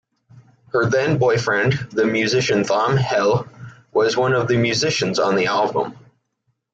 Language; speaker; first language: English; native; English